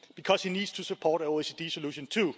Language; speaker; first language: English; non-native, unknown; Danish